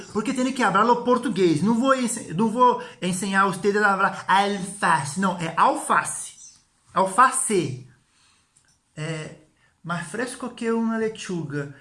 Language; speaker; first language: Portuguese; non-native, learner; Spanish